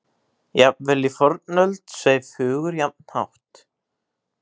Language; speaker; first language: Icelandic; native; Icelandic